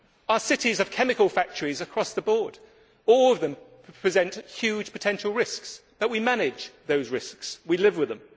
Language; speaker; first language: English; native; English